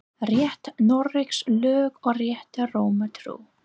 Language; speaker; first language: Icelandic; non-native, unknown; English